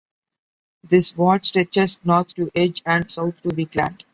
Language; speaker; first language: English; non-native, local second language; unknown